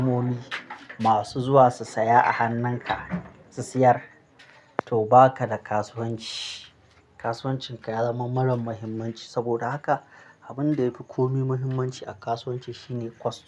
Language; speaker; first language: Hausa; non-native, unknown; Akan